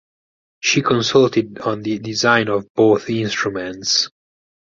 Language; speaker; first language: English; non-native, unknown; Italian